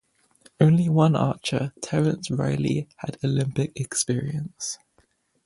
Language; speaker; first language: English; native; English